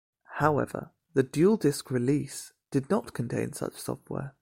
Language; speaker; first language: English; native; English